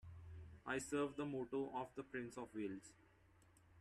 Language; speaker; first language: English; non-native, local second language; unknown